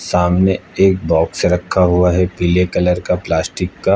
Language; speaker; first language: Hindi; native; Hindi